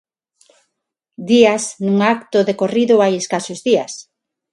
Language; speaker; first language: Galician; non-native, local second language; Spanish